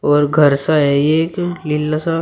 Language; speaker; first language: Hindi; native; Hindi